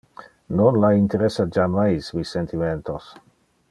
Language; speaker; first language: Interlingua; non-native, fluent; Dutch